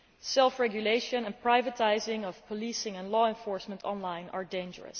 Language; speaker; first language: English; non-native, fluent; Dutch